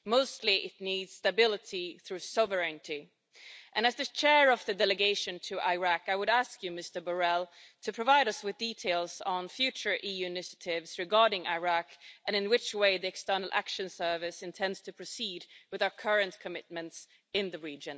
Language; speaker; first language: English; non-native, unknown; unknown